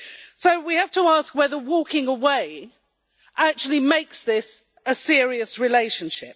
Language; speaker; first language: English; native; English